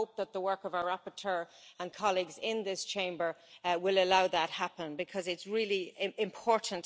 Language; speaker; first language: English; native; English